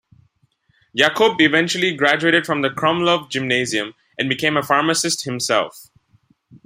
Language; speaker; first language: English; non-native, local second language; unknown